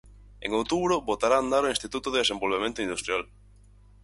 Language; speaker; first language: Galician; native; Galician